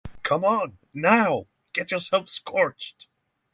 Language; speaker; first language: English; non-native, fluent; Norwegian